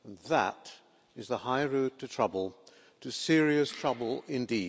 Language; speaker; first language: English; non-native, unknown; Hungarian